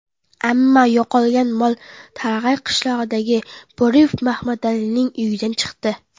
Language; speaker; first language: Uzbek; non-native, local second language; Kara-Kalpak